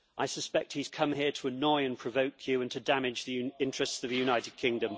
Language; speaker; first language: English; native; English